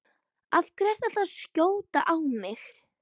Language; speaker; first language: Icelandic; native; Icelandic